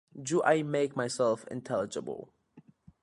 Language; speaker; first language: English; native; English